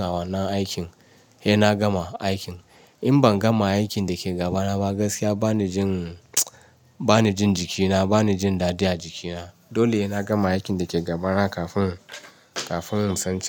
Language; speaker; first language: Hausa; non-native, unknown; Yoruba